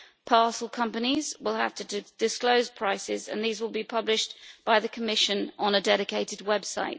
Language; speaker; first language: English; native; English